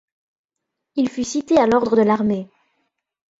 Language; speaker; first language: French; native; French